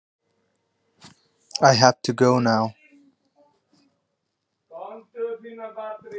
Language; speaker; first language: Icelandic; non-native, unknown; Nepali